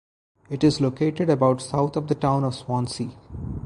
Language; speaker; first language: English; non-native, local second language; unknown